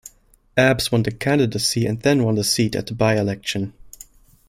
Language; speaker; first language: English; non-native, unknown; German